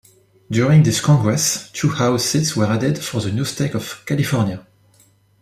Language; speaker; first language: English; non-native, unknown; French